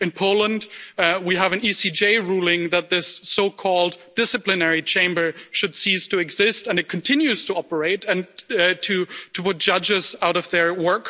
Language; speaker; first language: English; non-native, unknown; German